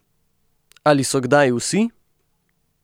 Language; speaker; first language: Slovenian; native; Slovenian